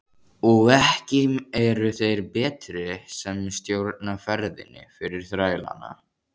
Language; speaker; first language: Icelandic; native; Icelandic